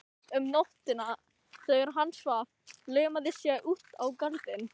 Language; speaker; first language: Icelandic; non-native, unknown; Filipino